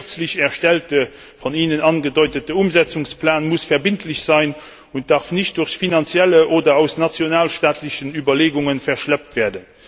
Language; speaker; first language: German; non-native, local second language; Luxembourgish